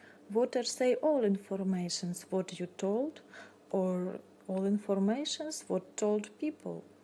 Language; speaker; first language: English; non-native, learner; Russian